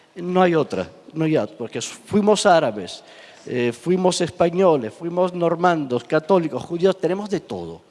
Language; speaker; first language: Spanish; non-native, fluent; Italian